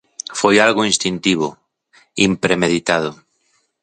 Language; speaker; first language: Galician; native; Galician